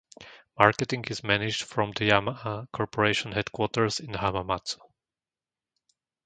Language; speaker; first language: English; non-native, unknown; Slovak